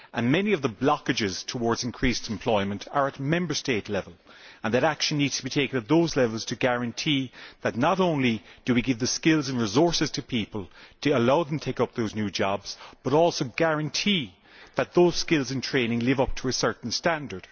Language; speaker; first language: English; native; English